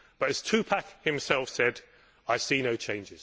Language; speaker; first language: English; native; English